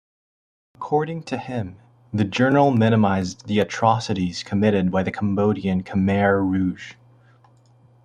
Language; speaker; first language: English; native; English